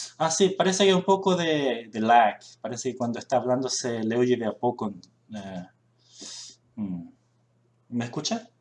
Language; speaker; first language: Spanish; early bilingual, other home language; Korean